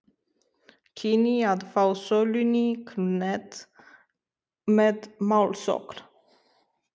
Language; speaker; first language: Icelandic; non-native, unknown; Romanian